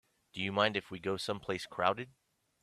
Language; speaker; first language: English; native; English